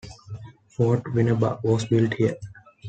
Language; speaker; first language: English; non-native, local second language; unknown